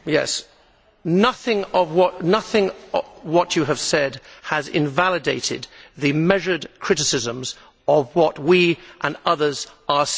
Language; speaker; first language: English; native; English